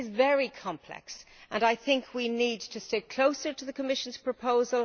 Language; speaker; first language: English; native; English